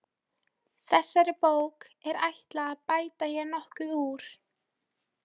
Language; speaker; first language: Icelandic; non-native, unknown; Polish